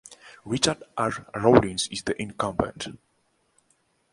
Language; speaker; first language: English; non-native, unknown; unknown